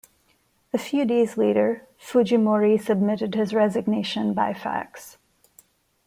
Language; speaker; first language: English; non-native, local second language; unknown